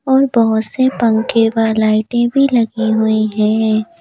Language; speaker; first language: Hindi; native; Hindi